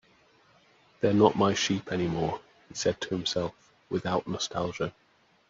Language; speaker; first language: English; native; English